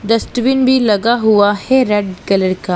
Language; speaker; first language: Hindi; non-native, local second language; Punjabi